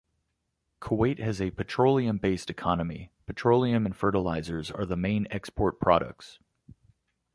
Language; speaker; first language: English; native; English